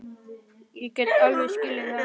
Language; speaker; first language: Icelandic; native; Icelandic